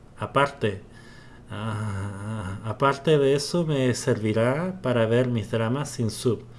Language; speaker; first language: Spanish; early bilingual, other home language; Korean